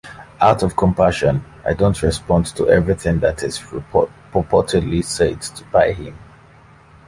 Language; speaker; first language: English; native; English